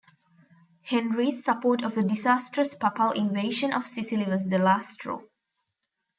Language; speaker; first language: English; non-native, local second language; Tamil